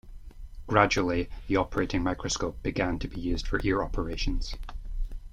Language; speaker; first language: English; native; English